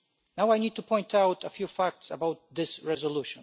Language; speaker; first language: English; non-native, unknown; Polish